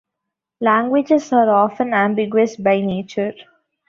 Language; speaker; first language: English; non-native, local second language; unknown